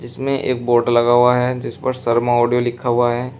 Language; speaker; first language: Hindi; native; Hindi